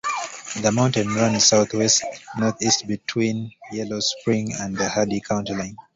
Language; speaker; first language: English; native; English